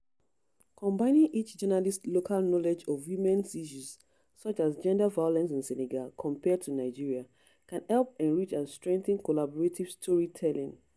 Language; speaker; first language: English; non-native, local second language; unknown